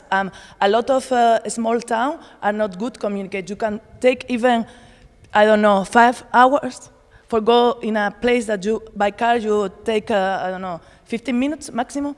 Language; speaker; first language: English; non-native, learner; Spanish